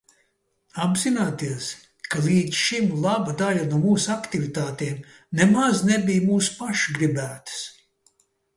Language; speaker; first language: Latvian; early bilingual, heritage; Latvian